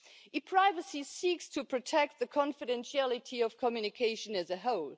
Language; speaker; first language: English; non-native, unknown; German